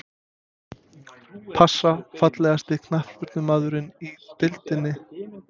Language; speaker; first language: Icelandic; non-native, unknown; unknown